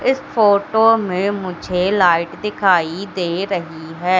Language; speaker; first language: Hindi; native; Hindi